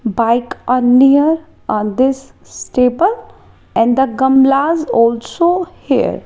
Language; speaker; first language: English; non-native, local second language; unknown